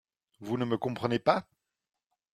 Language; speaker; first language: French; non-native, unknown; Dutch